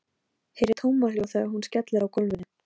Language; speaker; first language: Icelandic; non-native, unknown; Polish